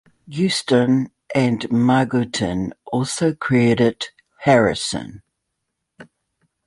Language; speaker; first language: English; native; English